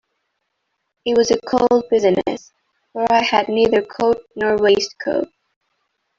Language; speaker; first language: English; non-native, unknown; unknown